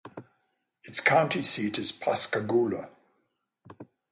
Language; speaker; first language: English; native; English